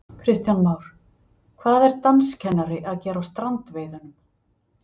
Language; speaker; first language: Icelandic; native; Icelandic